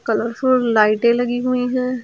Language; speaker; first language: Hindi; native; Hindi